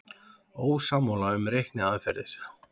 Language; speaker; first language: Icelandic; native; Icelandic